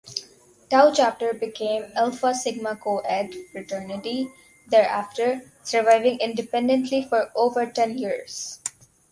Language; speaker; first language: English; non-native, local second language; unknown